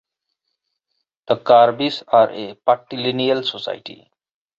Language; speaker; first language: English; non-native, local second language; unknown